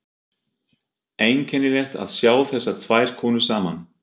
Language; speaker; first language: Icelandic; non-native, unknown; German